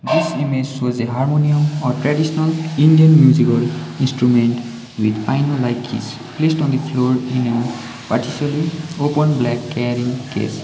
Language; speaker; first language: English; non-native, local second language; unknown